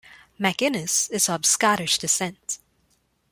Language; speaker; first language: English; non-native, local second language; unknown